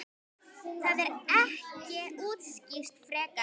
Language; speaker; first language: Icelandic; native; Icelandic